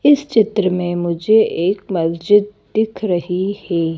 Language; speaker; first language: Hindi; native; Hindi